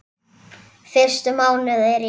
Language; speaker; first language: Icelandic; native; Icelandic